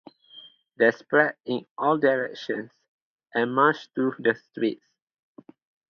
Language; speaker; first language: English; non-native, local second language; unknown